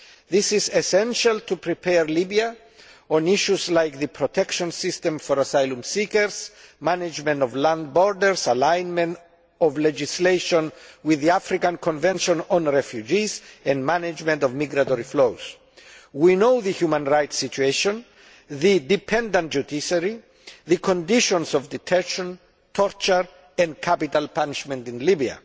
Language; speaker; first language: English; non-native, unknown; Greek